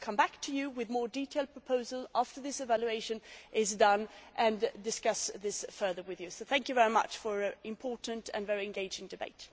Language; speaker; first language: English; non-native, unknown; Swedish